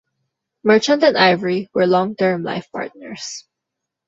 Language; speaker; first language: English; non-native, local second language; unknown